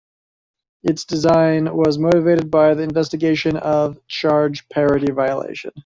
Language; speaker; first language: English; native; English